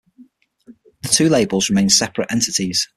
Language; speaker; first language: English; native; English